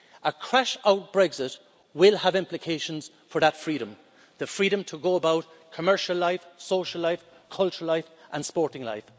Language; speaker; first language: English; native; English